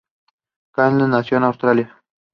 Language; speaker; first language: English; non-native, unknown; Spanish